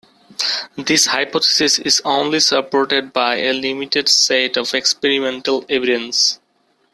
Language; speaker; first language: English; non-native, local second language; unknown